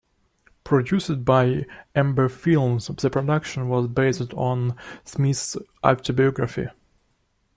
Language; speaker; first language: English; non-native, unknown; Russian